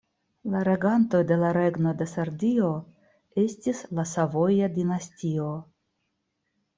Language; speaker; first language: Esperanto; non-native, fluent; Russian